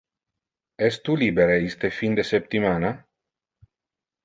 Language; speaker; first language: Interlingua; non-native, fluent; Italian